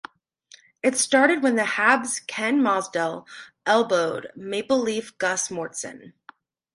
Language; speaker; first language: English; native; English